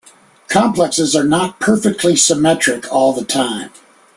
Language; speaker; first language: English; native; English